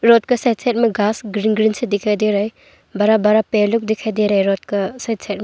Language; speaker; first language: Hindi; non-native, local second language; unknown